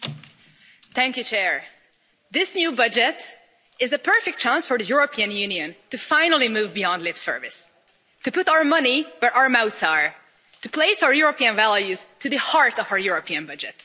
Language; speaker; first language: English; non-native, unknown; Hungarian